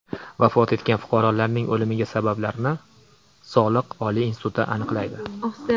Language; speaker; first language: Uzbek; native; Uzbek